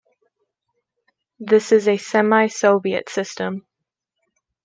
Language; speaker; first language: English; native; English